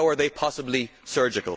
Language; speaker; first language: English; native; English